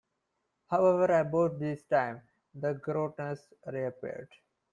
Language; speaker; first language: English; non-native, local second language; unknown